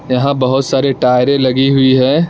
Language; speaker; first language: Hindi; non-native, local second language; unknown